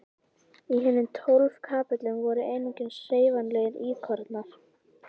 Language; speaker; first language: Icelandic; native; Icelandic